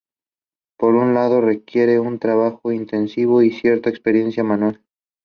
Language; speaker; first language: English; non-native, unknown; Spanish